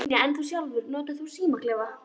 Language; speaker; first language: Icelandic; native; Icelandic